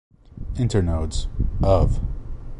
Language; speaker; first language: English; native; English